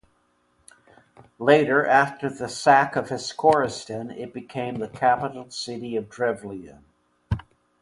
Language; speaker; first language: English; native; English